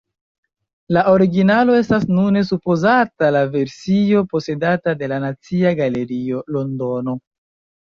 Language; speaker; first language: Esperanto; non-native, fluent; Chinese